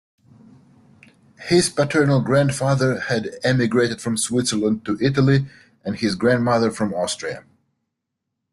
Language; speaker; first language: English; native; English